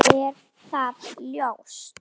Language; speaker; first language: Icelandic; non-native, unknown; Slovak